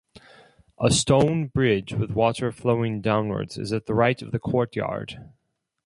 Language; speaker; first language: English; non-native, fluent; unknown